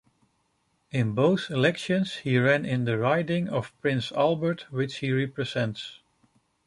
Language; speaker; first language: English; non-native, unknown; Dutch